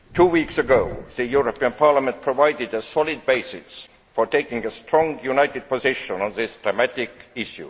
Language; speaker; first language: English; non-native, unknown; Estonian